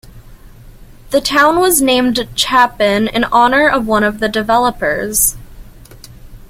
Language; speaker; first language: English; native; English